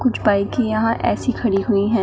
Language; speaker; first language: Hindi; native; Hindi